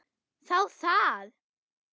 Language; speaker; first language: Icelandic; non-native, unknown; German